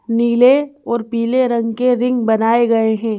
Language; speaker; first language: Hindi; native; Hindi